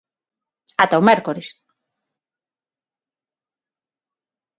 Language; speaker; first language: Galician; non-native, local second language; Spanish